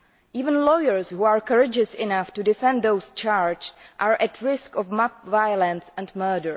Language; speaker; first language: English; non-native, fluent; Czech